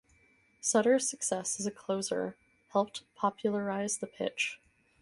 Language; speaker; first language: English; native; English